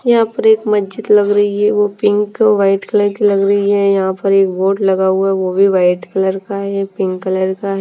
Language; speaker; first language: Hindi; non-native, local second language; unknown